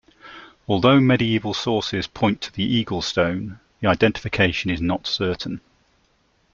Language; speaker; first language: English; native; English